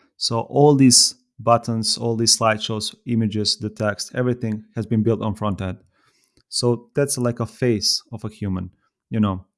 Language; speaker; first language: English; non-native, fluent; Serbian